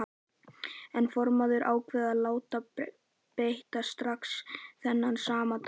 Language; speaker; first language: Icelandic; native; Icelandic